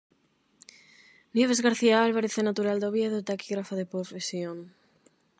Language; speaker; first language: Galician; non-native, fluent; Spanish